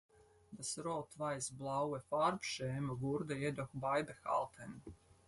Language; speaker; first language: German; non-native, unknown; Latvian